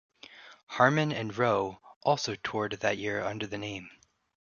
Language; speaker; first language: English; native; English